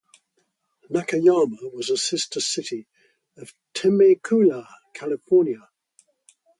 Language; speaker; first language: English; native; English